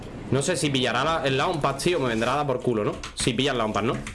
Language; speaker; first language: Spanish; native; Spanish